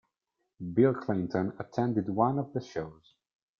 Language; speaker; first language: English; non-native, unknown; Italian